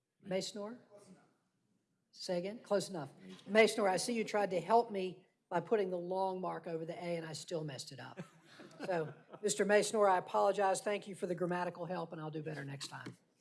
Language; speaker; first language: English; native; English